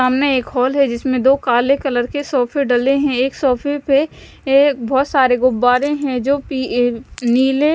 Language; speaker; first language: Hindi; non-native, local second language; Punjabi